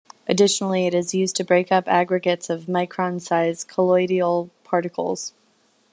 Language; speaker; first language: English; native; English